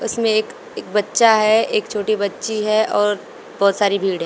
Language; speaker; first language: Hindi; native; Hindi